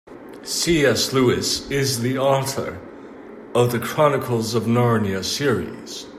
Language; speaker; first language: English; native; English